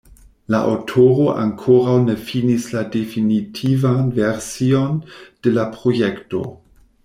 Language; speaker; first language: Esperanto; non-native, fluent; German